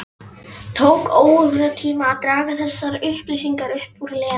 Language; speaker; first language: Icelandic; non-native, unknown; Polish